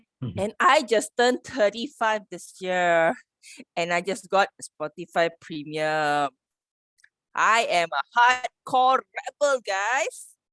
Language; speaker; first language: English; non-native, local second language; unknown